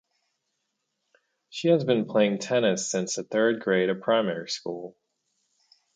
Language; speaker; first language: English; native; English